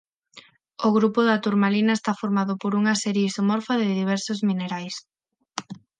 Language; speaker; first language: Galician; non-native, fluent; Spanish